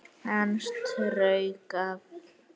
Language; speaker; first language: Icelandic; native; Icelandic